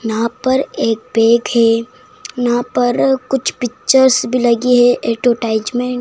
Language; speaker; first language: Hindi; native; Hindi